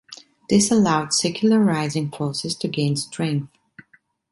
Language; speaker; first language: English; non-native, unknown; Italian